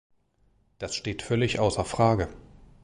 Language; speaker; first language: German; native; German